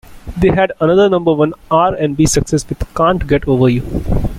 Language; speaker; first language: English; non-native, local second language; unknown